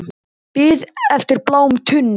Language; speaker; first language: Icelandic; native; Icelandic